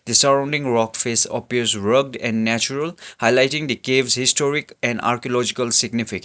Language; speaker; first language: English; non-native, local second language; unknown